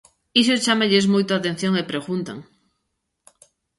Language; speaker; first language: Galician; native; Galician